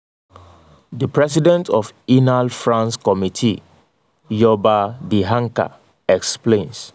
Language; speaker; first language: English; non-native, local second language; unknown